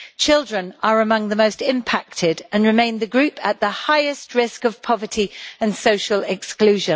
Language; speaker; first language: English; native; English